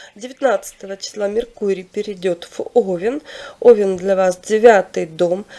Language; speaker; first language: Russian; non-native, local second language; Ukrainian